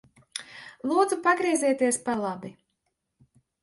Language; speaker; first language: Latvian; native; Latvian